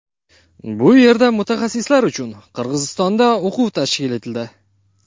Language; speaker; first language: Uzbek; non-native, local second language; Kara-Kalpak